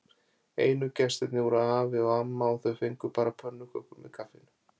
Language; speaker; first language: Icelandic; native; Icelandic